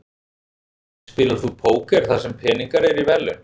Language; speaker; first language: Icelandic; native; Icelandic